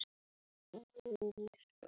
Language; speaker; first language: Icelandic; native; Icelandic